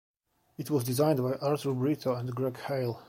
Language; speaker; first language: English; non-native, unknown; Polish